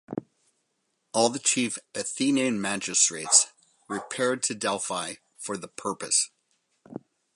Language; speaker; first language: English; native; English